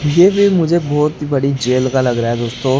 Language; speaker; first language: Hindi; non-native, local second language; Gujarati